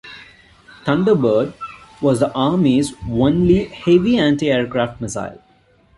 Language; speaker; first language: English; non-native, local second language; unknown